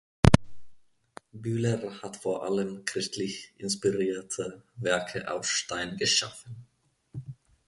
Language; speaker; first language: German; non-native, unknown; Finnish